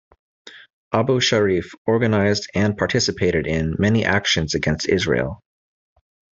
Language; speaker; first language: English; native; English